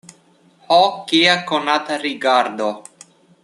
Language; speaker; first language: Esperanto; non-native, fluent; Russian